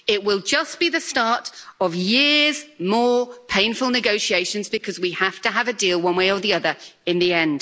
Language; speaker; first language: English; native; English